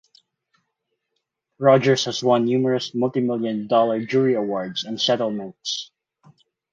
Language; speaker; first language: English; non-native, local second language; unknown